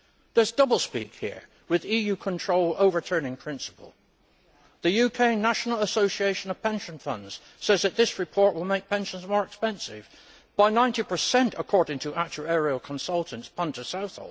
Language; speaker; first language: English; native; English